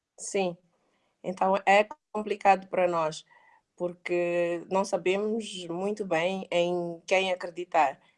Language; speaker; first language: Portuguese; native; Portuguese